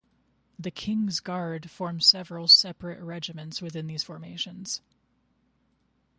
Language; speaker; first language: English; native; English